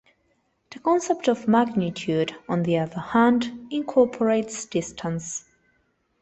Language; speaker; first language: English; non-native, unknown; Spanish